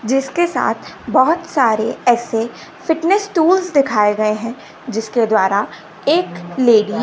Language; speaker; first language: Hindi; non-native, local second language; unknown